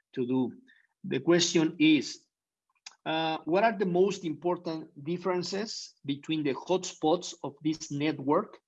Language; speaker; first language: English; non-native, fluent; Spanish